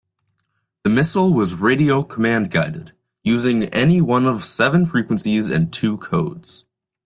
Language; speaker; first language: English; native; English